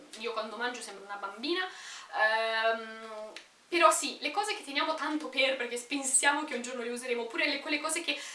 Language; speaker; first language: Italian; early bilingual, other home language; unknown